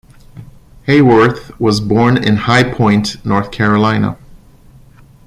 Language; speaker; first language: English; non-native, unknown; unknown